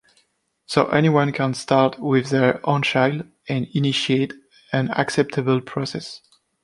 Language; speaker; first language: English; non-native, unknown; French